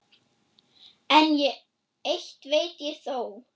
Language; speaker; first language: Icelandic; non-native, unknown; German